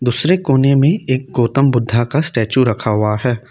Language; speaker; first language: Hindi; non-native, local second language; Assamese